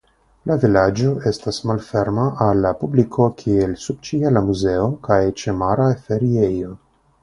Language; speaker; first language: Esperanto; non-native, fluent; Russian